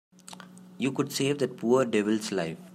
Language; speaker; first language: English; non-native, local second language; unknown